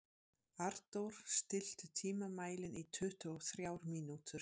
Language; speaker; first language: Icelandic; non-native, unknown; Dutch